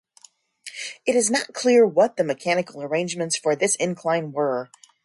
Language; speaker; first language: English; native; English